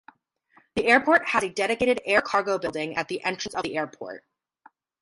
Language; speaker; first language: English; native; English